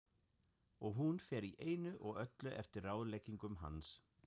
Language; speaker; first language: Icelandic; non-native, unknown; German